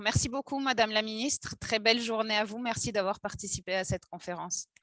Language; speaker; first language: French; native; French